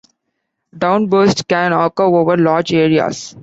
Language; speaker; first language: English; non-native, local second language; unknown